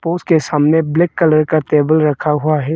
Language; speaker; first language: Hindi; non-native, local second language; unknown